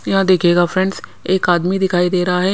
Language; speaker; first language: Hindi; non-native, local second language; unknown